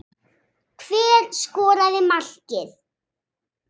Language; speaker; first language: Icelandic; native; Icelandic